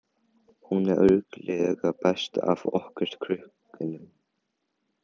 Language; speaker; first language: Icelandic; non-native, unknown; Chinese